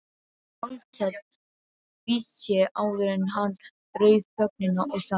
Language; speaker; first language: Icelandic; non-native, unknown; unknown